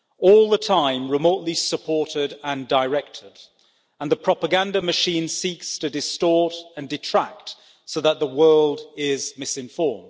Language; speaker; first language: English; native; English